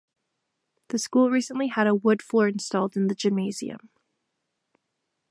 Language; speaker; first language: English; non-native, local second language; French